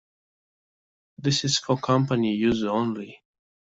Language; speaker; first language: English; non-native, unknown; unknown